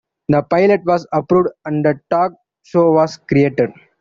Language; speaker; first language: English; non-native, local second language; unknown